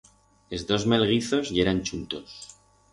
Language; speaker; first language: Aragonese; non-native, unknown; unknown